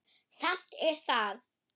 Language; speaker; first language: Icelandic; non-native, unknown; German